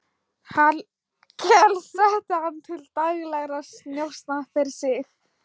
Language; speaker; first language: Icelandic; non-native, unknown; Thai